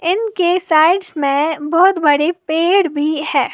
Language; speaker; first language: Hindi; native; Hindi